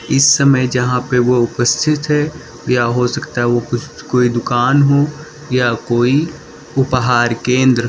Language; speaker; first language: Hindi; native; Hindi